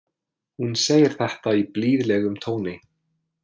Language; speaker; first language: Icelandic; non-native, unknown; English